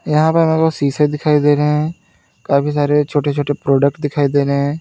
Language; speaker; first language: Hindi; native; Hindi